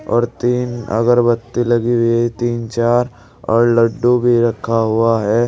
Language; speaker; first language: Hindi; native; Hindi